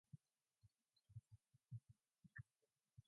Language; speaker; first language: English; non-native, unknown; Mongolian